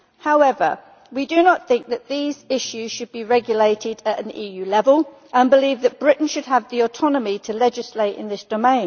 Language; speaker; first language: English; native; English